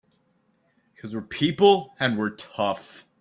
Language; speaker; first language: English; native; English